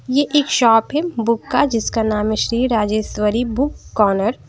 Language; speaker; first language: Hindi; non-native, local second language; Punjabi